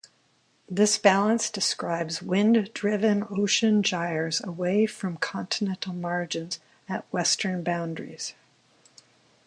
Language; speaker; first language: English; native; English